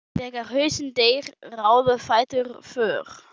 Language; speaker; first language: Icelandic; non-native, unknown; German